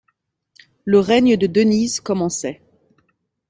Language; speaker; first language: French; native; French